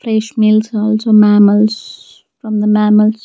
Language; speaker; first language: English; non-native, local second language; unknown